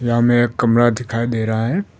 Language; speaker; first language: Hindi; non-native, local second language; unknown